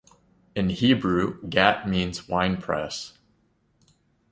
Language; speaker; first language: English; native; English